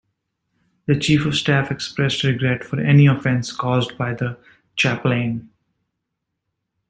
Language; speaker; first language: English; native; English